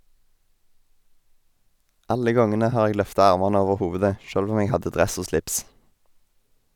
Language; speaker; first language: Norwegian; native; Norwegian